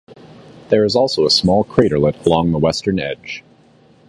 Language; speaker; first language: English; native; English